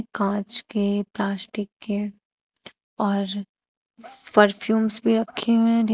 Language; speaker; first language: Hindi; native; Hindi